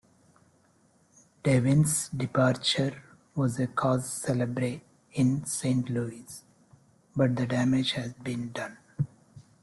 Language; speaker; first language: English; non-native, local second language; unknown